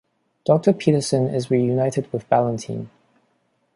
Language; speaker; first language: English; non-native, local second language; Cantonese